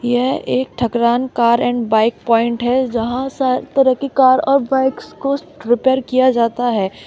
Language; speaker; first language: Hindi; native; Hindi